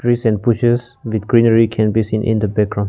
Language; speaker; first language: English; non-native, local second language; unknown